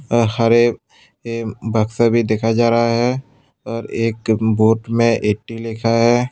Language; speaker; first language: Hindi; non-native, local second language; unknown